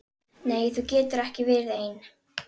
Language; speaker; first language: Icelandic; native; Icelandic